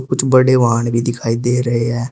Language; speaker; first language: Hindi; native; Hindi